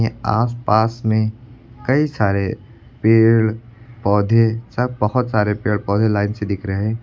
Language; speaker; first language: Hindi; native; Hindi